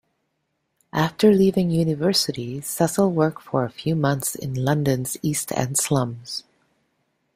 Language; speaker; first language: English; native; English